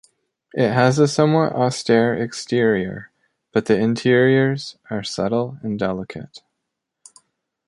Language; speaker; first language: English; native; English